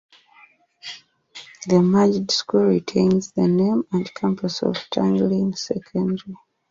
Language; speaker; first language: English; native; English